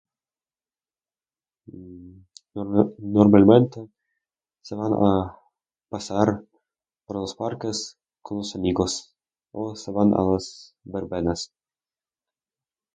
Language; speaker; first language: Spanish; non-native, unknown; Russian